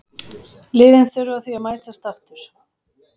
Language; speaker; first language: Icelandic; native; Icelandic